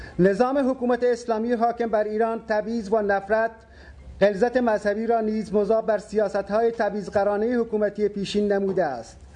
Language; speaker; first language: Persian; non-native, local second language; Baluchi